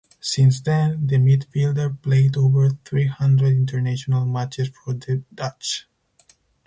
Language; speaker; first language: English; non-native, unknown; Spanish